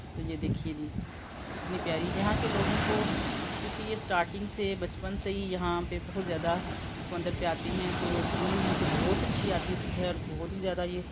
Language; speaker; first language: Urdu; non-native, local second language; Punjabi